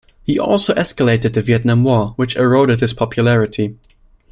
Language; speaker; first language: English; non-native, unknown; German